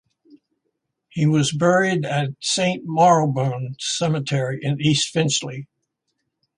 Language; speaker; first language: English; native; English